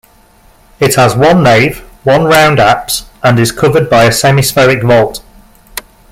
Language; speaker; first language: English; native; English